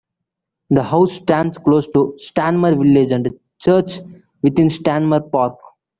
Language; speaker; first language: English; non-native, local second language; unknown